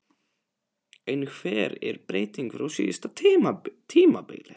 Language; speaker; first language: Icelandic; non-native, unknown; Polish